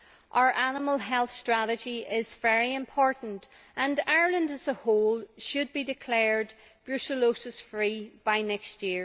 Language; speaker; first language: English; native; English